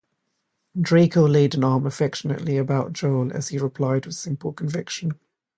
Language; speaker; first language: English; native; English